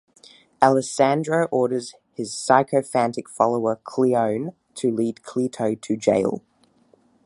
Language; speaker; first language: English; native; English